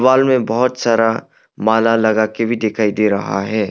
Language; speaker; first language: Hindi; non-native, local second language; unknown